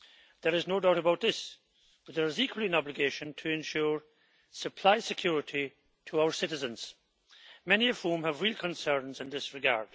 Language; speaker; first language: English; native; English